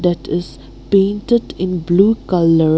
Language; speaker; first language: English; non-native, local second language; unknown